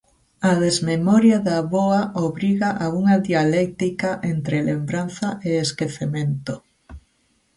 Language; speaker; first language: Galician; native; Galician